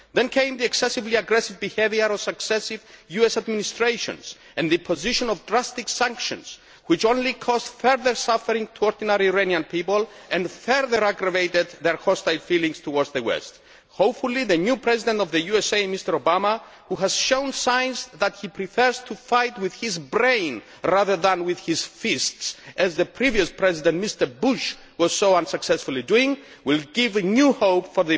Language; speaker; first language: English; non-native, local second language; Greek